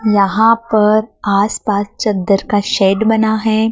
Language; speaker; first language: Hindi; native; Hindi